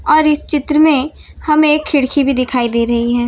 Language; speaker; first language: Hindi; non-native, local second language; Gujarati